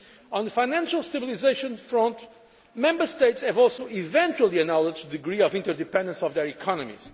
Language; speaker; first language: English; non-native, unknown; Portuguese